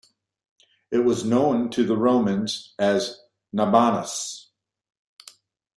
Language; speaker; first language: English; native; English